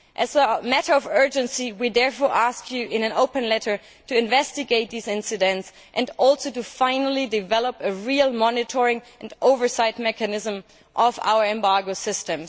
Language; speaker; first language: English; non-native, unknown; German